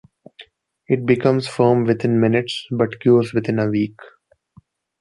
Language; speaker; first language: English; non-native, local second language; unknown